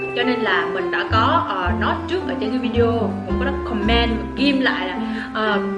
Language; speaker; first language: Vietnamese; native; Vietnamese